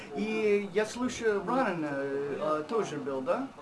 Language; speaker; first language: Russian; non-native, learner; English